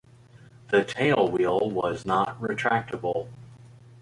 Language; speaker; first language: English; native; English